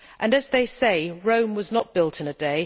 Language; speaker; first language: English; native; English